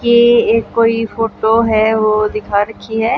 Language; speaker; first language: Hindi; native; Hindi